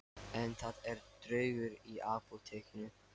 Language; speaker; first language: Icelandic; non-native, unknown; Lithuanian